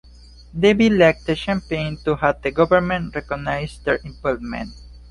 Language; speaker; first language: English; non-native, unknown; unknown